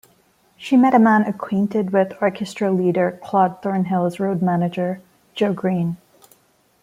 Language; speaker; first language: English; non-native, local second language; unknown